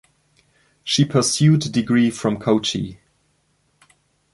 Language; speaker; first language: English; non-native, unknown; German